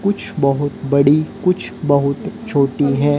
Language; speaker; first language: Hindi; native; Hindi